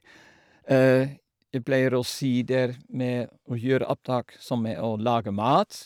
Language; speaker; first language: Norwegian; non-native, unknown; Dutch